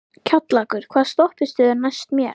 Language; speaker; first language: Icelandic; native; Icelandic